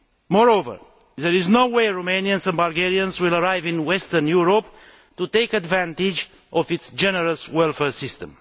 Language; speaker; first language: English; non-native, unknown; Romanian